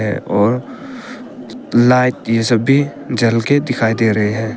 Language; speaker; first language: Hindi; non-native, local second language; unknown